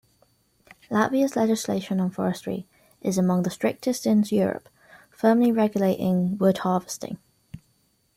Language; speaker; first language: English; native; English